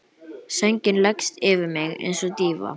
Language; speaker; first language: Icelandic; native; Icelandic